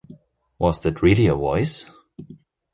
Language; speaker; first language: English; non-native, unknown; German